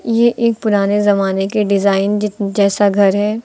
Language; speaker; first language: Hindi; native; Hindi